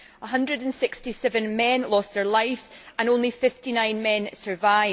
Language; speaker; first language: English; native; English